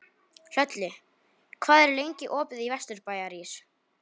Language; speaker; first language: Icelandic; non-native, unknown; Polish